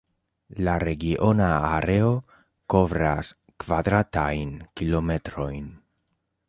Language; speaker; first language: Esperanto; non-native, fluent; Spanish